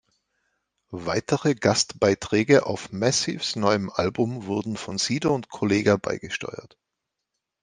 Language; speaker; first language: German; native; German